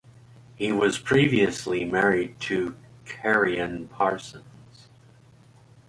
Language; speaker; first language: English; native; English